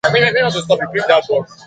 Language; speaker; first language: English; non-native, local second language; Igbo